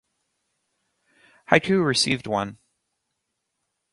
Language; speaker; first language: English; native; English